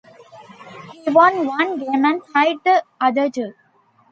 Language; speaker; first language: English; non-native, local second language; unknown